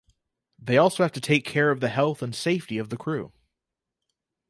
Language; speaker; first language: English; native; English